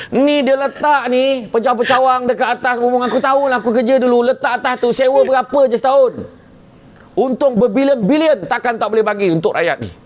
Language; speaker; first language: Malay; native; Malay